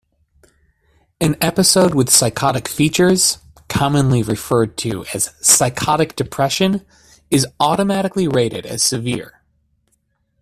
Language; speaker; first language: English; native; English